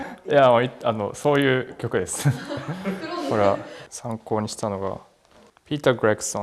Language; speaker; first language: Japanese; native; Japanese